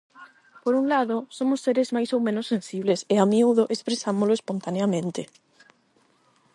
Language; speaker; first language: Galician; non-native, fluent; Spanish